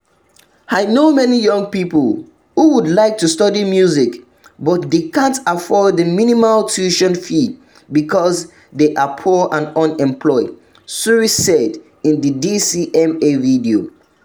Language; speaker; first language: English; non-native, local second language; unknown